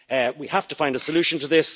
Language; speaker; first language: English; native; English